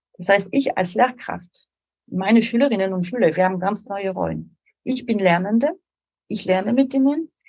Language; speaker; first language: German; non-native, fluent; French